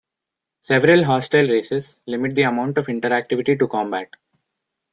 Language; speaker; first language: English; non-native, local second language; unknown